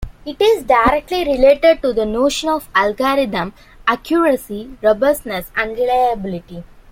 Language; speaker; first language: English; non-native, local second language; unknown